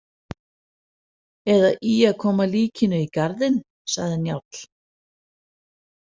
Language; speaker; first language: Icelandic; non-native, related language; Danish